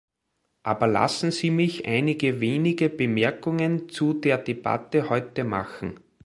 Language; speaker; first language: German; native; German